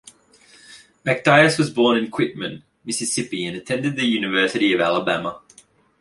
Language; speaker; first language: English; native; English